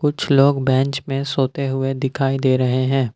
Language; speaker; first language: Hindi; non-native, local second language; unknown